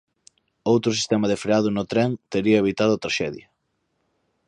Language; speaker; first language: Galician; native; Galician